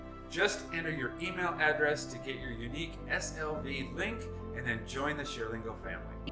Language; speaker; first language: English; native; English